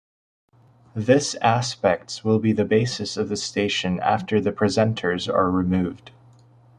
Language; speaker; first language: English; native; English